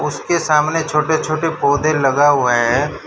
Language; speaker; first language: Hindi; non-native, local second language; Gujarati